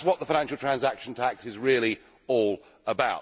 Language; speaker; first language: English; native; English